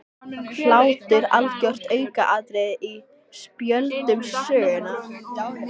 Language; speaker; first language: Icelandic; native; Icelandic